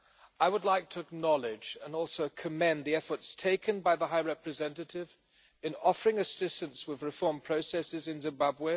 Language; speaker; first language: English; non-native, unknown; German